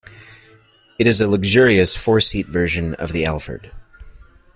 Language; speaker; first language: English; native; English